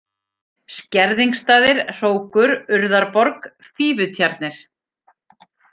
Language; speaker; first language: Icelandic; native; Icelandic